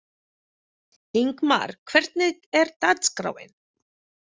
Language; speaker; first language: Icelandic; non-native, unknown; Filipino